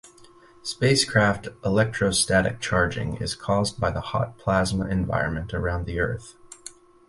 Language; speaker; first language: English; native; English